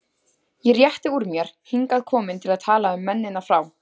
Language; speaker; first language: Icelandic; native; Icelandic